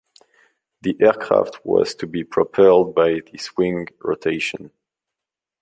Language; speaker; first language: English; non-native, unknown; French